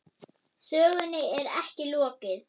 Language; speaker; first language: Icelandic; non-native, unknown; German